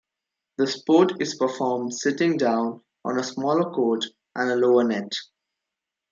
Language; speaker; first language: English; non-native, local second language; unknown